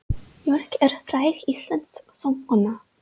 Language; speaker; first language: Icelandic; non-native, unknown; English